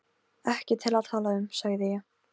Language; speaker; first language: Icelandic; non-native, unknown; Polish